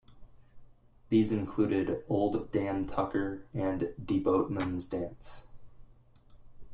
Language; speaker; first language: English; native; English